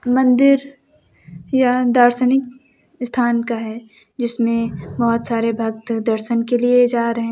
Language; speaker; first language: Hindi; native; Hindi